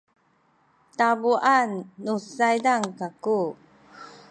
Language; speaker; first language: Sakizaya; non-native, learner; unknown